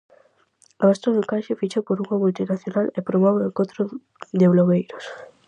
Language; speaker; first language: Galician; native; Galician